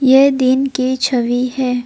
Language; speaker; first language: Hindi; non-native, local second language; Assamese